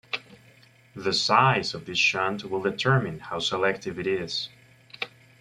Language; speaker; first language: English; native; English